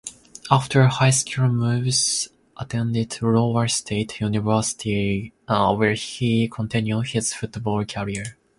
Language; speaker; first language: English; non-native, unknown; Japanese